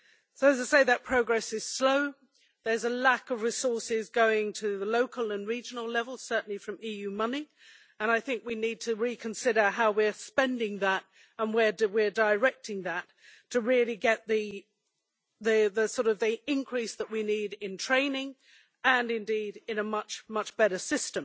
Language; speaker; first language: English; native; English